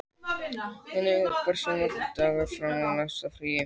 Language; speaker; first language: Icelandic; native; Icelandic